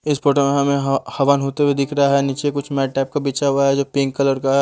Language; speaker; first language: Hindi; native; Hindi